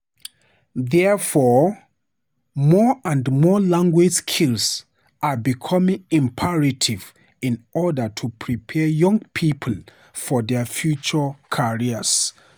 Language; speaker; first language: English; non-native, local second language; Hausa